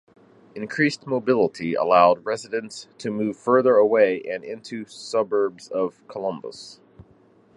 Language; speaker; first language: English; native; English